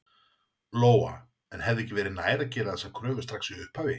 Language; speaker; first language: Icelandic; native; Icelandic